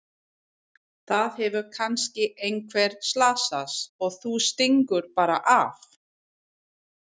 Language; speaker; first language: Icelandic; non-native, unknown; English